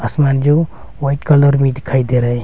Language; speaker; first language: Hindi; non-native, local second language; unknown